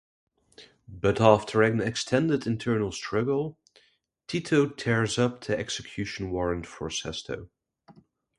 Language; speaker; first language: English; non-native, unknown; Dutch